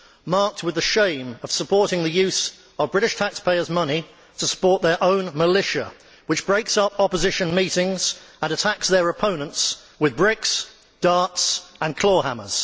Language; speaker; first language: English; native; English